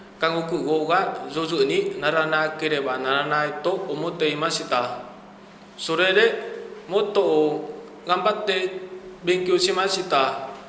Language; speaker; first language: Japanese; non-native, learner; Vietnamese